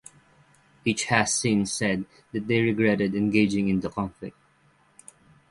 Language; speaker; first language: English; non-native, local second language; Filipino